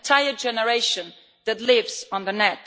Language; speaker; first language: English; non-native, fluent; Italian